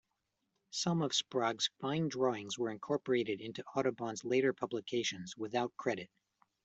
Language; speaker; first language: English; native; English